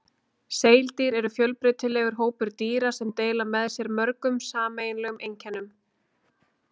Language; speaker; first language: Icelandic; native; Icelandic